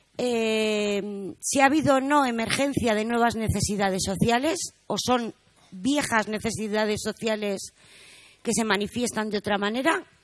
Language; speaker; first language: Spanish; native; Spanish